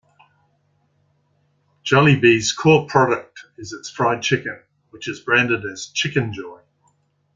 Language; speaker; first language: English; native; English